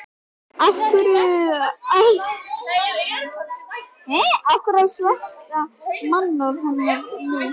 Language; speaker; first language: Icelandic; native; Icelandic